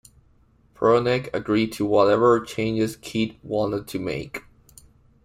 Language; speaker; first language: English; non-native, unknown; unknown